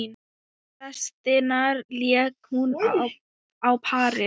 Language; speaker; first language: Icelandic; non-native, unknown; Thai